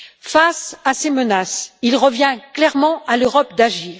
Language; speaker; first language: French; native; French